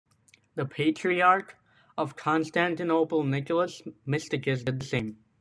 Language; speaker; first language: English; native; English